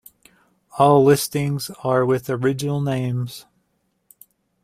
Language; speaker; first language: English; native; English